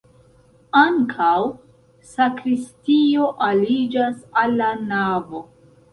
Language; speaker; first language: Esperanto; non-native, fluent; Central Kurdish